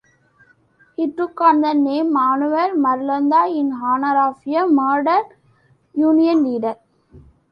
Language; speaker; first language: English; non-native, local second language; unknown